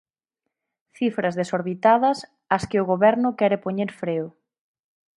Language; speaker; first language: Galician; native; Galician